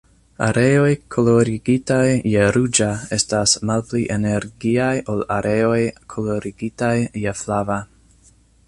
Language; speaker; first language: Esperanto; non-native, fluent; English